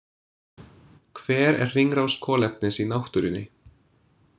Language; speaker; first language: Icelandic; non-native, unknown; English